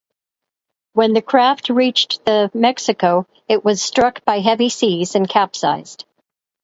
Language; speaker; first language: English; native; English